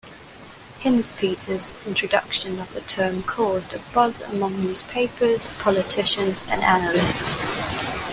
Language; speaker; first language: English; non-native, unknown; Cantonese